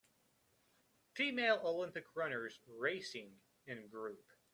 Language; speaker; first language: English; native; English